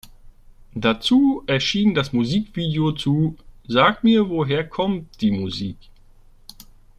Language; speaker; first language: German; native; German